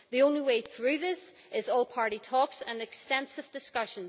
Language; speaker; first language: English; native; English